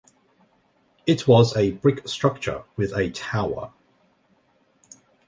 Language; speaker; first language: English; native; English